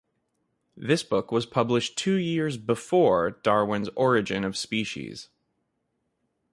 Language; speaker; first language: English; native; English